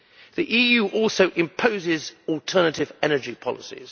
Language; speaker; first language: English; native; English